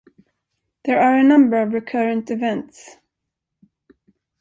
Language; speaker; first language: English; non-native, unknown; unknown